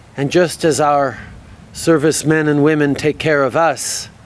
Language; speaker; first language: English; native; English